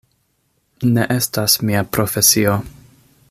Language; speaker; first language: Esperanto; non-native, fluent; English